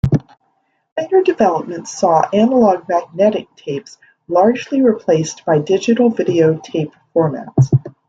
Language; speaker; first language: English; native; English